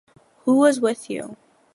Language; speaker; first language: English; native; English